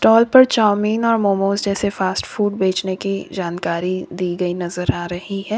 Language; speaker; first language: Hindi; native; Hindi